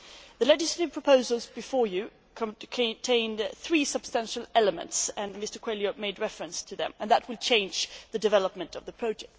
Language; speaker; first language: English; non-native, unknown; Swedish